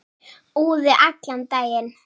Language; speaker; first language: Icelandic; native; Icelandic